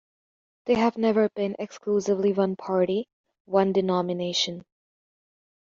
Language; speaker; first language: English; native; English